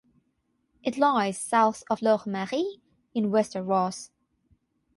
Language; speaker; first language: English; non-native, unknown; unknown